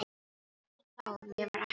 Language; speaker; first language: Icelandic; non-native, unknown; Filipino